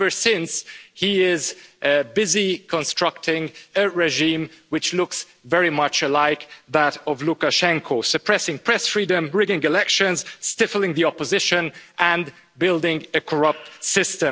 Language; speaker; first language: English; non-native, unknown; Hungarian